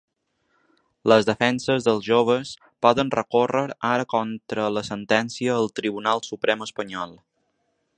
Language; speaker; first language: Catalan; native; Catalan